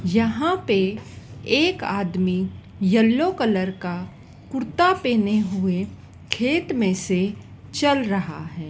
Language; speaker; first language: Hindi; native; Hindi